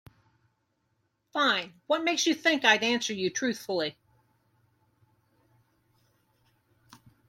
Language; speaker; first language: English; native; English